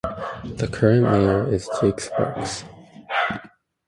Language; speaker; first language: English; native; English